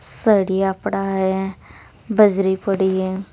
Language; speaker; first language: Hindi; native; Hindi